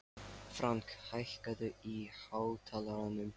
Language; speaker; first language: Icelandic; non-native, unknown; Lithuanian